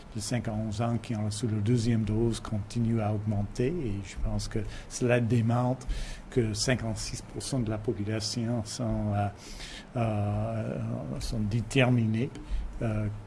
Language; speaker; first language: French; non-native, fluent; English